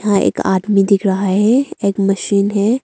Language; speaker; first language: Hindi; early bilingual, other home language; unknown